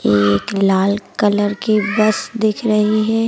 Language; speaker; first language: Hindi; native; Hindi